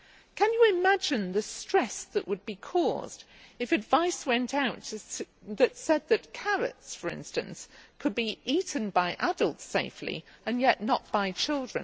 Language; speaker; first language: English; native; English